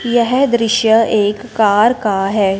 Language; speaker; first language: Hindi; non-native, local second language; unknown